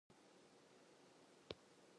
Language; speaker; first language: English; non-native, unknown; Japanese